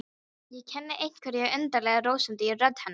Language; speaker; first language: Icelandic; non-native, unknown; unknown